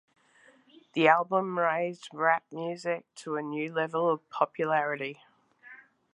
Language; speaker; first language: English; native; English